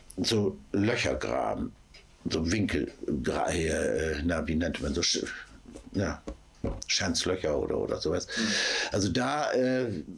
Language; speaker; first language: German; native; German